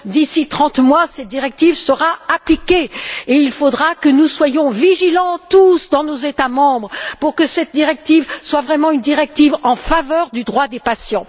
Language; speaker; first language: French; native; French